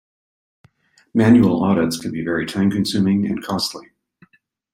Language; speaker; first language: English; native; English